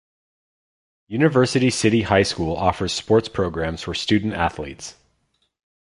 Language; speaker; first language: English; native; English